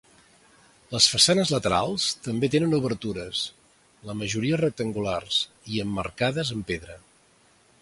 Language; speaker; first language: Catalan; native; Catalan